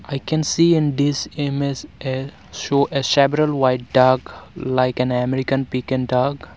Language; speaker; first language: English; non-native, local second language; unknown